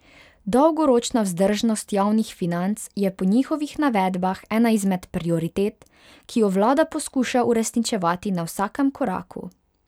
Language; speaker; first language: Slovenian; non-native, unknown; Hungarian